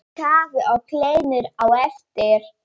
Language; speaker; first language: Icelandic; non-native, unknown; Polish